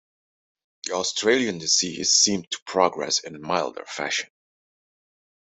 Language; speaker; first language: English; non-native, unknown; Dutch